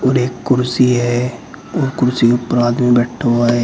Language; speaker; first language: Hindi; native; Hindi